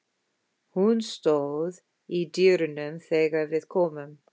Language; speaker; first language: Icelandic; non-native, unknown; English